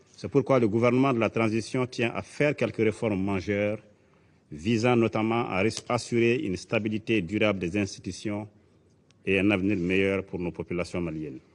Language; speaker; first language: French; non-native, local second language; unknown